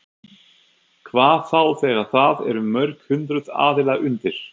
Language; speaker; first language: Icelandic; non-native, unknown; German